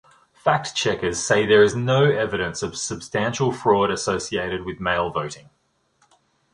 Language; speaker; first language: English; native; English